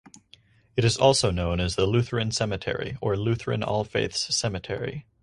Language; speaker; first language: English; native; English